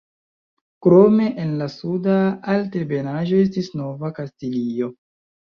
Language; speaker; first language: Esperanto; non-native, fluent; Chinese